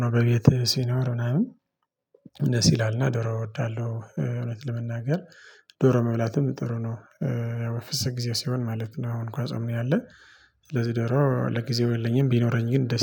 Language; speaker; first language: Amharic; non-native, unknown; Tigrinya